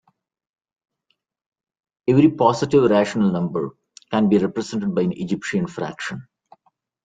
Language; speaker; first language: English; non-native, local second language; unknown